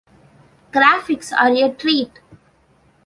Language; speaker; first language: English; non-native, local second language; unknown